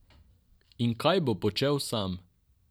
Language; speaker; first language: Slovenian; non-native, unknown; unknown